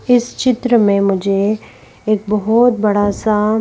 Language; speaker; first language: Hindi; native; Hindi